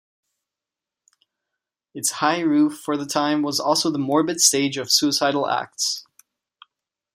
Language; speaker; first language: English; non-native, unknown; Czech